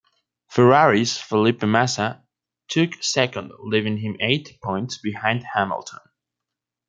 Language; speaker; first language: English; non-native, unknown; Spanish